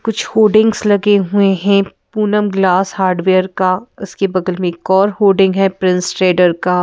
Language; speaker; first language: Hindi; native; Hindi